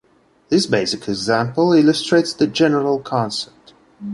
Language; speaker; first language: English; non-native, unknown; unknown